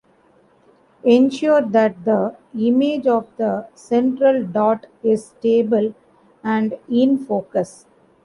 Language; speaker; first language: English; non-native, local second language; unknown